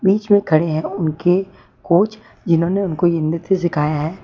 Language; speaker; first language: Hindi; non-native, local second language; Gujarati